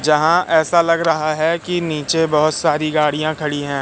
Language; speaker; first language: Hindi; native; Hindi